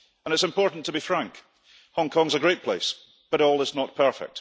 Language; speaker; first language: English; early bilingual, heritage; English